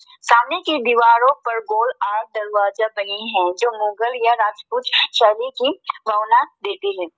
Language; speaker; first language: Hindi; non-native, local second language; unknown